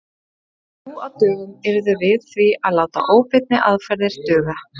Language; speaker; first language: Icelandic; native; Icelandic